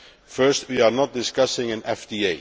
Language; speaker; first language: English; non-native, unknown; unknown